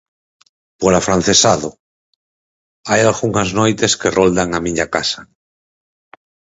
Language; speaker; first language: Galician; native; Galician